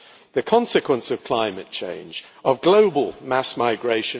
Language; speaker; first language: English; native; English